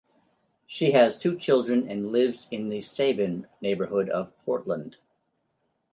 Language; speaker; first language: English; native; English